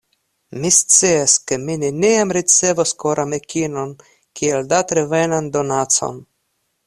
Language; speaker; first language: Esperanto; non-native, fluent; Russian